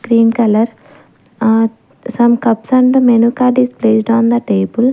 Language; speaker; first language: English; non-native, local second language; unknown